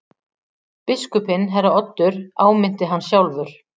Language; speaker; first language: Icelandic; native; Icelandic